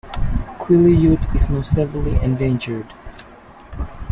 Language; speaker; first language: English; native; English